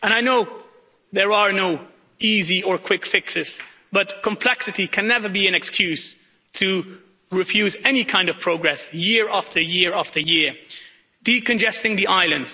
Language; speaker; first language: English; non-native, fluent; Dutch